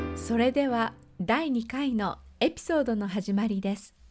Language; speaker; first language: Japanese; native; Japanese